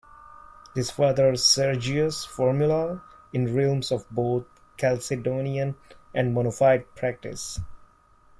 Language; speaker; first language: English; non-native, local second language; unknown